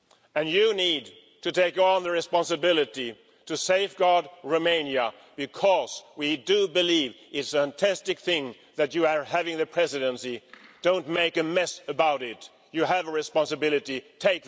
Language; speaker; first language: English; non-native, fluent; Swedish